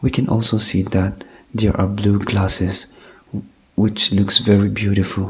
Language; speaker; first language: English; non-native, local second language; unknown